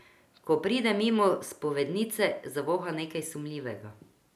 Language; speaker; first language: Slovenian; non-native, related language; Croatian